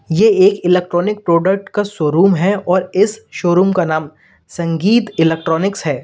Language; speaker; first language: Hindi; native; Hindi